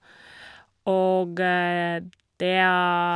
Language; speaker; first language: Norwegian; non-native, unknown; German